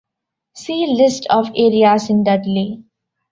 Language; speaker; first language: English; non-native, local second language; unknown